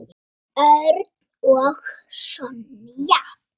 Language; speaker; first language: Icelandic; native; Icelandic